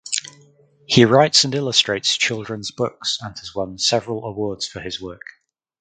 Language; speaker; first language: English; native; English